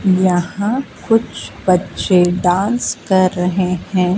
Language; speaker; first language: Hindi; native; Hindi